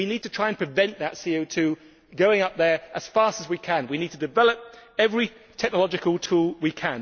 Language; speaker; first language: English; native; English